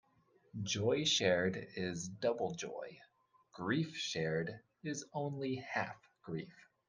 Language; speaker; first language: English; native; English